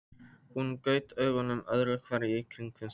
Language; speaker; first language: Icelandic; non-native, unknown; Polish